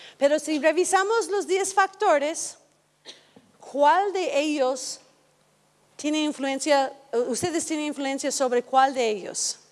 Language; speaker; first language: Spanish; non-native, fluent; English